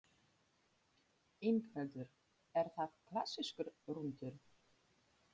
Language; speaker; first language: Icelandic; non-native, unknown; Polish